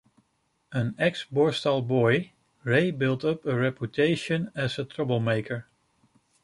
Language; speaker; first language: English; non-native, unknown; Dutch